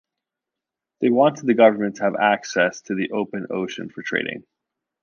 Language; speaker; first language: English; native; English